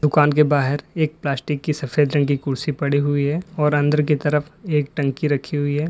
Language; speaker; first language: Hindi; native; Hindi